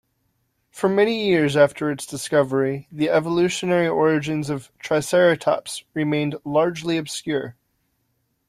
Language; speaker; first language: English; native; English